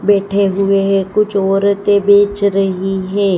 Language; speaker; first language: Hindi; non-native, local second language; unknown